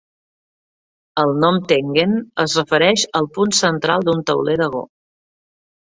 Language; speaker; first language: Catalan; native; Catalan